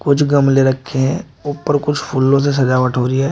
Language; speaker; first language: Hindi; native; Hindi